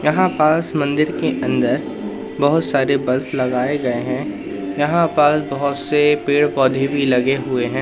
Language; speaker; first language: Hindi; native; Hindi